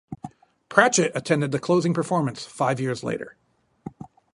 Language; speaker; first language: English; native; English